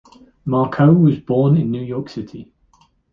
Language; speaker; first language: English; native; English